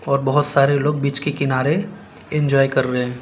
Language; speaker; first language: Hindi; non-native, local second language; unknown